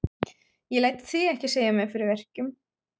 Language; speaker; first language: Icelandic; non-native, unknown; German